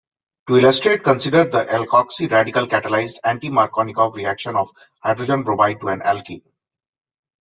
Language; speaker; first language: English; non-native, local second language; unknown